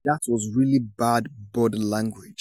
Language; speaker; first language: English; non-native, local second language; Yoruba